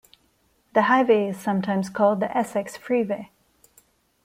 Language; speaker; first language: English; non-native, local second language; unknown